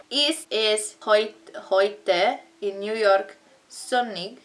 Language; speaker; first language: German; non-native, learner; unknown